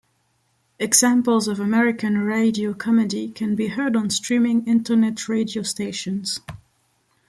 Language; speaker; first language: English; non-native, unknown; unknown